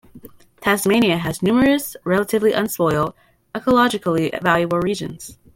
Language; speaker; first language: English; native; English